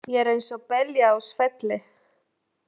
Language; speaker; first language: Icelandic; non-native, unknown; Polish